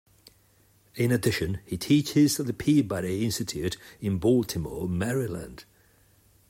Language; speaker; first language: English; non-native, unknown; Catalan